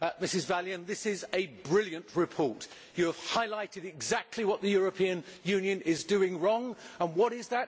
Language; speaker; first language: English; native; English